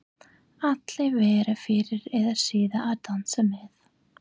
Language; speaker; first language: Icelandic; non-native, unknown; English